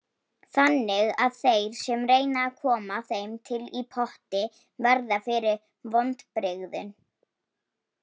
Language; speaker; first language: Icelandic; non-native, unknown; Polish